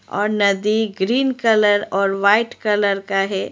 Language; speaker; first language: Hindi; non-native, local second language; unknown